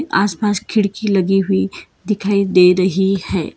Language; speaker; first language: Hindi; non-native, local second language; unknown